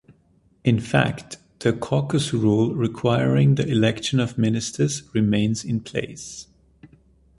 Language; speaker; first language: English; non-native, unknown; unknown